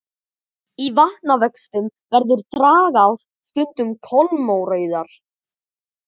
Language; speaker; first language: Icelandic; native; Icelandic